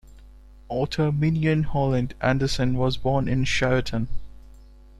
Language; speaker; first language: English; non-native, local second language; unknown